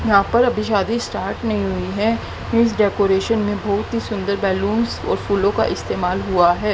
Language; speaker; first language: Hindi; native; Hindi